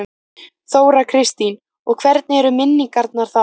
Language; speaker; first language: Icelandic; native; Icelandic